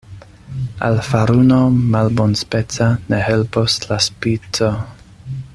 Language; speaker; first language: Esperanto; non-native, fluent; English